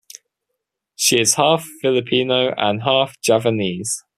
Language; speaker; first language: English; native; English